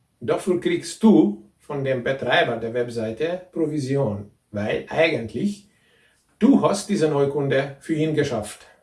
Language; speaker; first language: German; non-native, fluent; Hungarian